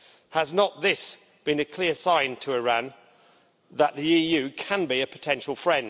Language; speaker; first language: English; native; English